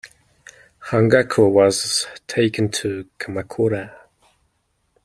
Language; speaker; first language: English; non-native, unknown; Mongolian